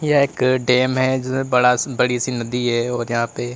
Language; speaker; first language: Hindi; native; Hindi